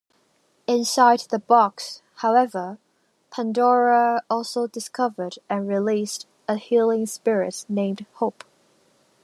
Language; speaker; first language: English; non-native, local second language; Cantonese